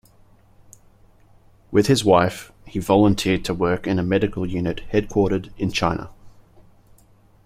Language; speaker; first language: English; native; English